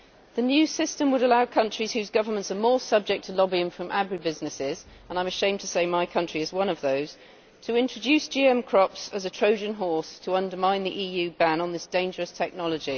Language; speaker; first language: English; native; English